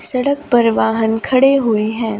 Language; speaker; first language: Hindi; native; Hindi